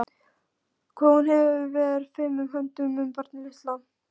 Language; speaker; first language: Icelandic; non-native, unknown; Polish